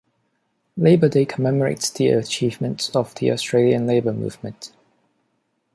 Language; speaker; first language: English; non-native, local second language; Cantonese